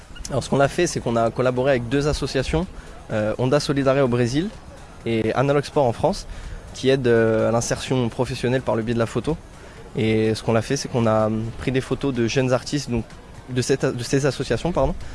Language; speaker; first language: French; native; French